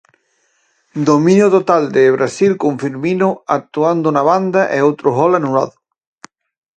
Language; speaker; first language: Galician; native; Galician